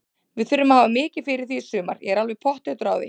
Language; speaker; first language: Icelandic; native; Icelandic